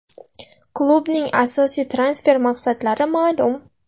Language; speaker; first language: Uzbek; non-native, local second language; Russian